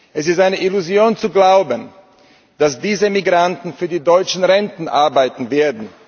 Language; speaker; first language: German; non-native, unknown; Slovak